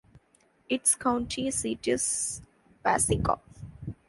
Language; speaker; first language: English; non-native, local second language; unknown